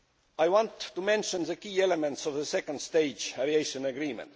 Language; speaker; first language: English; non-native, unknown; Estonian